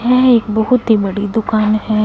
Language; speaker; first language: Hindi; non-native, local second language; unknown